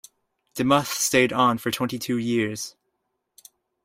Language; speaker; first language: English; native; English